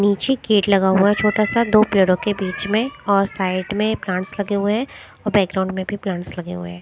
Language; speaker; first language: Hindi; native; Hindi